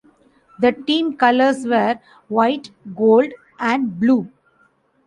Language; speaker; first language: English; non-native, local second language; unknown